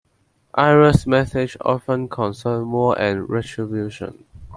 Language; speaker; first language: English; non-native, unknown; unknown